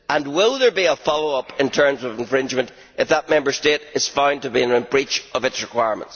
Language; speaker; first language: English; native; English